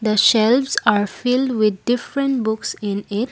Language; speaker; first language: English; non-native, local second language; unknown